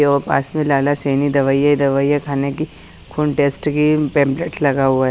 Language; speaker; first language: Hindi; native; Hindi